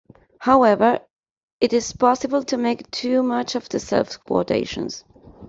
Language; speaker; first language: English; non-native, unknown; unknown